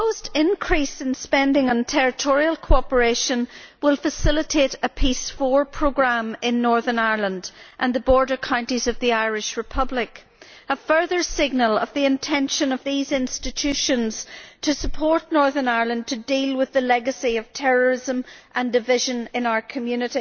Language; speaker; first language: English; native; English